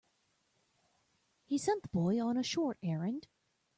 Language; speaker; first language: English; native; English